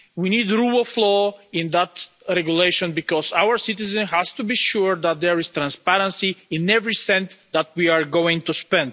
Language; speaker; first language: English; non-native, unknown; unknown